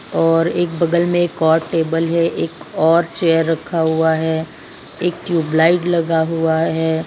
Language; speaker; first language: Hindi; non-native, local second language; Gujarati